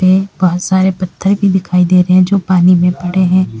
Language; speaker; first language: Hindi; native; Hindi